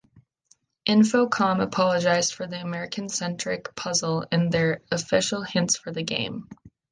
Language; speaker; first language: English; native; English